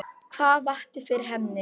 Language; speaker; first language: Icelandic; non-native, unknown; Polish